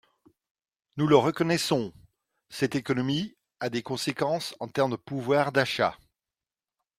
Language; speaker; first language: French; non-native, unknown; Dutch